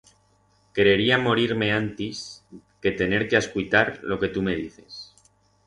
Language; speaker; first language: Aragonese; non-native, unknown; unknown